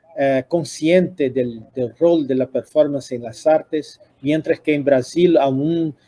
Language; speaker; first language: Spanish; non-native, related language; Portuguese